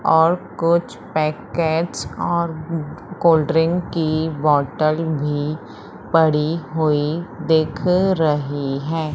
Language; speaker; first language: Hindi; native; Hindi